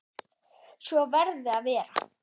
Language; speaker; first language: Icelandic; non-native, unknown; German